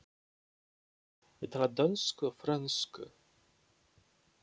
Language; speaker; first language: Icelandic; non-native, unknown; Polish